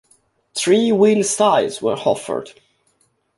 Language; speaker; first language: English; non-native, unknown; Italian